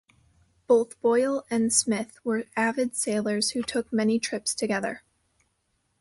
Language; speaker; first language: English; native; English